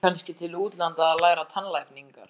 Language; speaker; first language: Icelandic; native; Icelandic